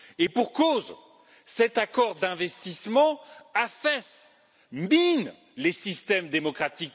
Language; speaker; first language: French; native; French